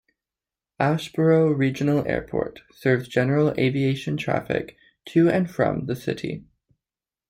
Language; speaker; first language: English; native; English